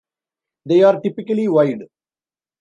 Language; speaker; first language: English; non-native, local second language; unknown